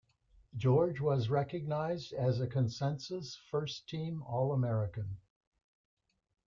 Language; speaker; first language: English; native; English